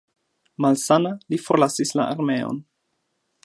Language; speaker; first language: Esperanto; non-native, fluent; German